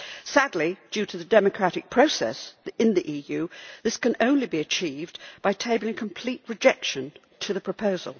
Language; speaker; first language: English; native; English